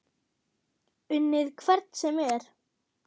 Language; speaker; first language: Icelandic; non-native, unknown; German